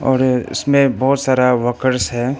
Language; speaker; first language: Hindi; early bilingual, other home language; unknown